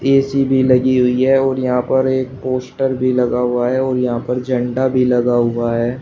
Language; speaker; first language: Hindi; native; Hindi